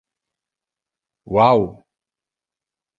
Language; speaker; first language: Interlingua; non-native, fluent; Italian